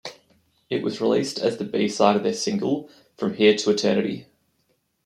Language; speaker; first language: English; native; English